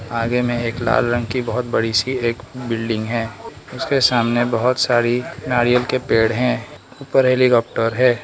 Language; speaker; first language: Hindi; non-native, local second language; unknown